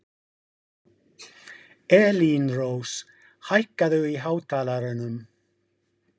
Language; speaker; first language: Icelandic; non-native, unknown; English